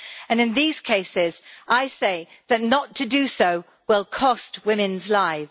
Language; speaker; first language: English; native; English